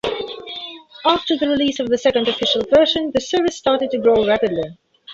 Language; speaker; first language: English; non-native, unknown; Belarusian